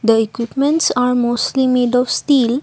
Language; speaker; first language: English; non-native, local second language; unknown